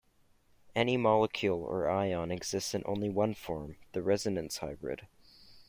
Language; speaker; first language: English; native; English